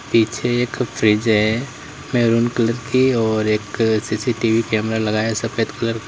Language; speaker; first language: Hindi; native; Hindi